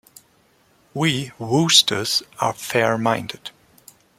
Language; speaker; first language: English; non-native, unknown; German